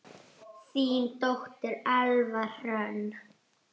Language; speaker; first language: Icelandic; native; Icelandic